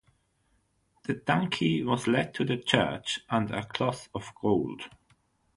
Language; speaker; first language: English; non-native, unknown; German